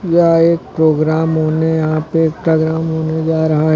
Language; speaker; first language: Hindi; native; Hindi